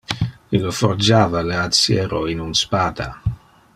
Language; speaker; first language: Interlingua; non-native, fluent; Dutch